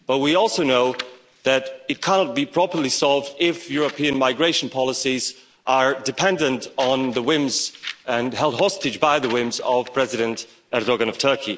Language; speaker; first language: English; non-native, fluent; Slovak